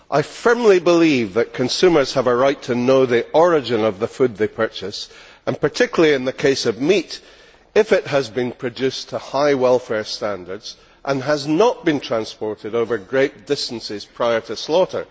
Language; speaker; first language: English; native; English